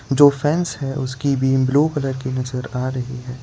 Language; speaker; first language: Hindi; non-native, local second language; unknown